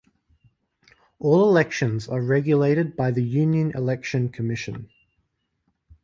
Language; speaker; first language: English; native; English